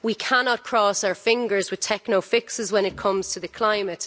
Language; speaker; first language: English; native; English